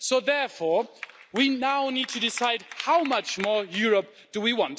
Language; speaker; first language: English; non-native, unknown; German